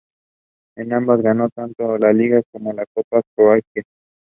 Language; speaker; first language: English; non-native, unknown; Spanish